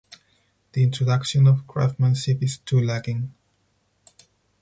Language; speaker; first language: English; non-native, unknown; Spanish